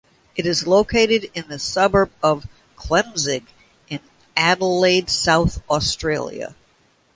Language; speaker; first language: English; native; English